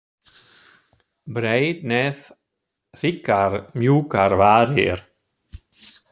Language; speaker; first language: Icelandic; non-native, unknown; German